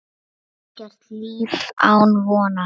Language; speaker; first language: Icelandic; non-native, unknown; Lithuanian